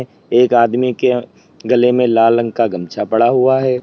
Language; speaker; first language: Hindi; native; Hindi